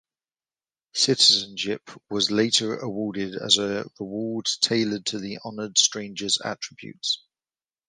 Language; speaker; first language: English; native; English